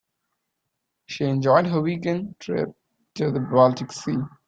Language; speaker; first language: English; non-native, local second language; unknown